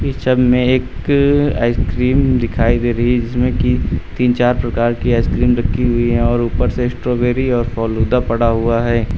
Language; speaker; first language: Hindi; native; Hindi